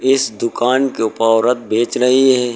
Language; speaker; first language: Hindi; native; Hindi